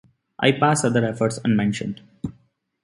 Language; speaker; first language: English; non-native, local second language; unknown